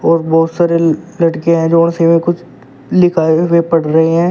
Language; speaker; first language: Hindi; native; Hindi